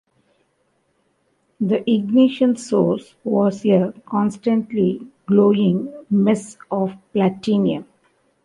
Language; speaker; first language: English; non-native, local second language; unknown